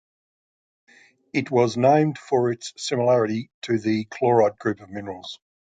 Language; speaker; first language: English; native; English